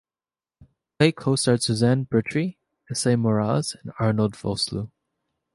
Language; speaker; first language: English; native; English